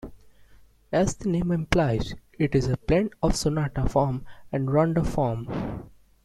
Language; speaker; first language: English; non-native, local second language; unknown